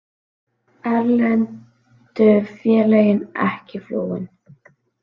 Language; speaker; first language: Icelandic; native; Icelandic